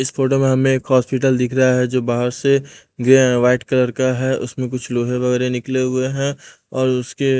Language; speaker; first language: Hindi; non-native, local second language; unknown